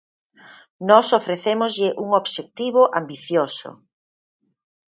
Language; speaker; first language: Galician; native; Galician